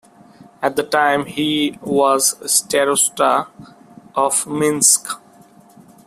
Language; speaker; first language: English; non-native, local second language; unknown